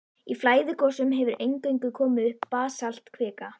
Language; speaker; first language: Icelandic; native; Icelandic